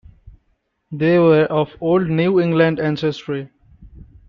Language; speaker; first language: English; non-native, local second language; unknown